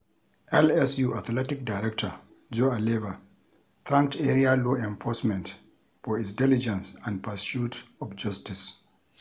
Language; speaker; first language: English; non-native, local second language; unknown